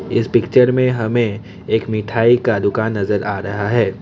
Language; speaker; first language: Hindi; non-native, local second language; Assamese